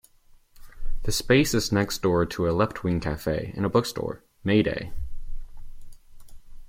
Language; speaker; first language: English; native; English